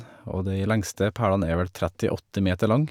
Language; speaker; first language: Norwegian; native; Norwegian